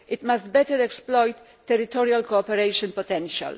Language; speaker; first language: English; non-native, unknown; Polish